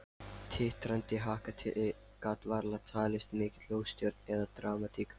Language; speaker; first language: Icelandic; non-native, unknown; Lithuanian